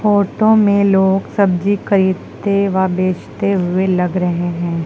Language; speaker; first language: Hindi; native; Hindi